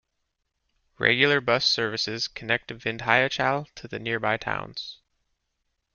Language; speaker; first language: English; native; English